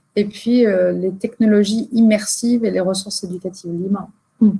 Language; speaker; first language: French; native; French